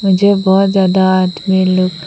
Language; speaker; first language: Hindi; non-native, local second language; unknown